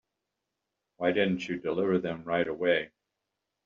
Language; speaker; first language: English; native; English